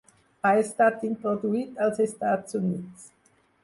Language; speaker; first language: Catalan; non-native, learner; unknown